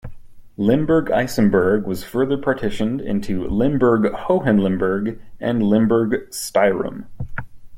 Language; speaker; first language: English; native; English